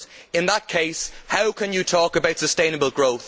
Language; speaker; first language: English; native; English